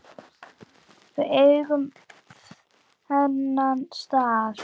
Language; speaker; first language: Icelandic; native; Icelandic